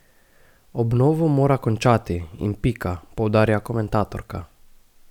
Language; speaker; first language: Slovenian; native; Slovenian